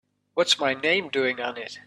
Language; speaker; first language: English; native; English